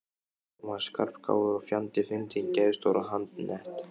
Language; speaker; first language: Icelandic; native; Icelandic